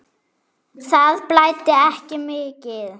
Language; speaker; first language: Icelandic; non-native, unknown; German